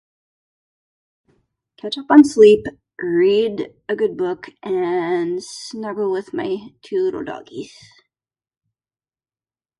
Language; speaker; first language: English; native; English